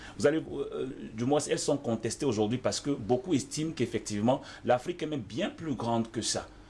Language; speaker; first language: French; non-native, local second language; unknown